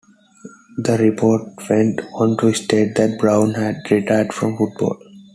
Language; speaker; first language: English; non-native, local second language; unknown